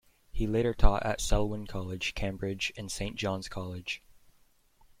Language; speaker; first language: English; native; English